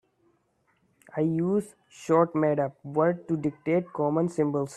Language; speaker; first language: English; non-native, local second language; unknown